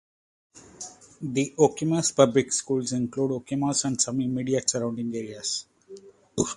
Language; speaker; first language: English; non-native, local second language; Kannada